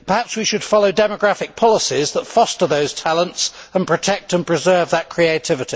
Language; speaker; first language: English; native; English